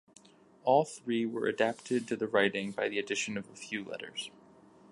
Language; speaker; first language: English; native; English